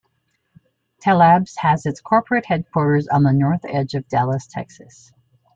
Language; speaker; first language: English; native; English